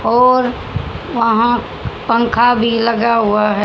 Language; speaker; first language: Hindi; native; Hindi